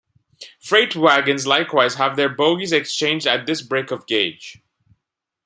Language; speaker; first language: English; non-native, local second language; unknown